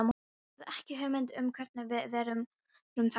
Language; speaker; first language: Icelandic; non-native, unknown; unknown